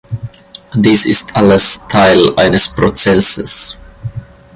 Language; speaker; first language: German; non-native, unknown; Finnish